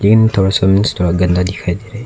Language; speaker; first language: Hindi; non-native, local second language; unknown